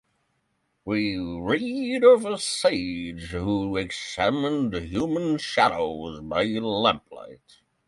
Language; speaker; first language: English; non-native, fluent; Norwegian